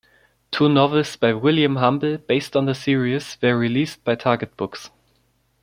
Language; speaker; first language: English; non-native, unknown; German